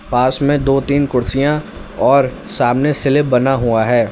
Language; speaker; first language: Hindi; native; Hindi